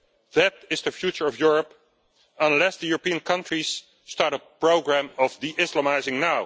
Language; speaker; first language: English; non-native, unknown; Dutch